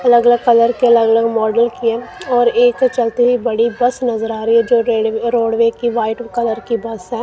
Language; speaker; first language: Hindi; non-native, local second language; Punjabi